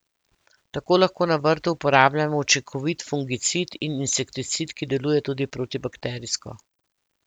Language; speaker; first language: Slovenian; native; Slovenian